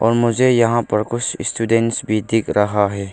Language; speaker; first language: Hindi; non-native, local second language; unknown